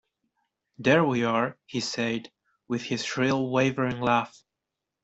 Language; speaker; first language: English; non-native, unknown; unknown